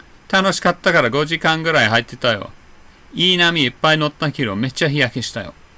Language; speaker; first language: Japanese; non-native, fluent; English